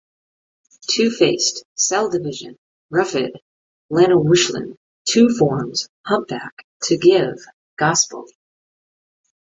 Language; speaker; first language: English; native; English